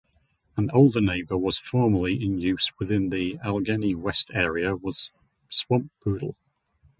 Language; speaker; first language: English; native; English